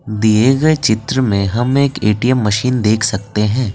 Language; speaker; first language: Hindi; non-native, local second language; Assamese